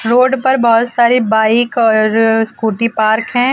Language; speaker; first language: Hindi; native; Hindi